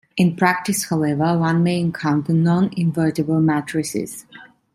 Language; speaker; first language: English; non-native, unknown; Italian